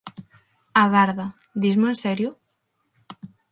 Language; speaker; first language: Galician; non-native, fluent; Spanish